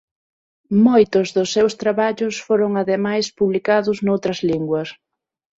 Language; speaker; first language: Galician; non-native, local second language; Spanish